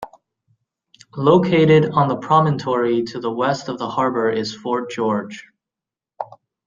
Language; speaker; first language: English; native; English